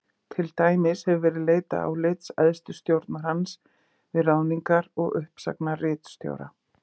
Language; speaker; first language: Icelandic; native; Icelandic